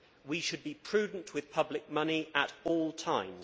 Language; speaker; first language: English; native; English